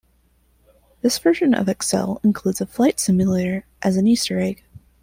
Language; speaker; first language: English; non-native, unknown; Spanish